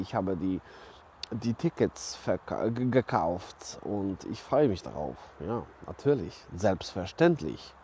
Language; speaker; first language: German; non-native, fluent; Polish